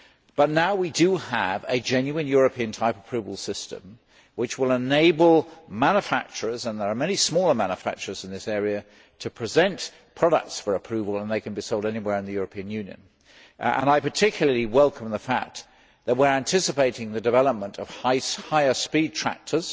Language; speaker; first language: English; native; English